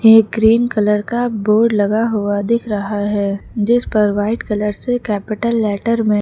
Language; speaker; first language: Hindi; native; Hindi